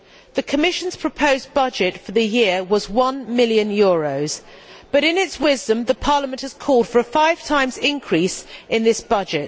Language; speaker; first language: English; native; English